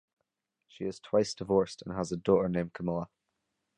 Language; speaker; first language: English; native; English